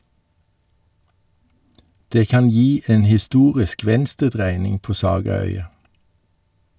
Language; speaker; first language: Norwegian; native; Norwegian